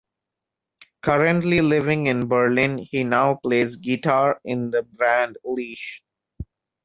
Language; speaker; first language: English; non-native, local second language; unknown